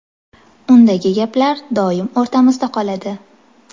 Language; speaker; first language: Uzbek; native; Uzbek